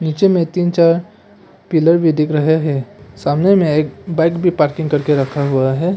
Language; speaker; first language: Hindi; non-native, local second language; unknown